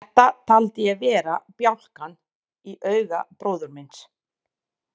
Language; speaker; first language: Icelandic; non-native, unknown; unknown